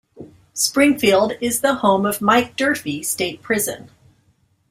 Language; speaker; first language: English; native; English